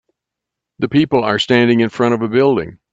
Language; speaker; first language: English; native; English